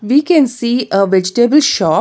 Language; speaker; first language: English; non-native, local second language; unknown